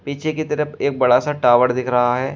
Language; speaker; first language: Hindi; native; Hindi